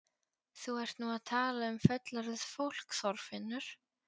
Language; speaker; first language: Icelandic; non-native, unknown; Polish